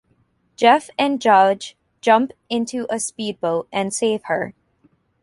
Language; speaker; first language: English; native; English